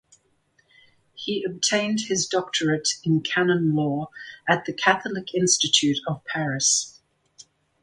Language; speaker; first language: English; native; English